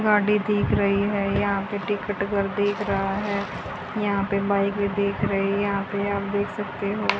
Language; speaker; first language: Hindi; native; Hindi